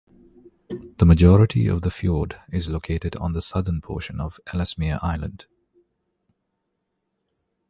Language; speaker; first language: English; non-native, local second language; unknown